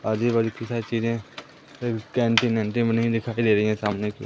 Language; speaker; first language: Hindi; native; Hindi